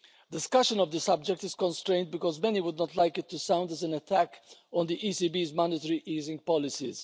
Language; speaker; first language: English; non-native, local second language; Maltese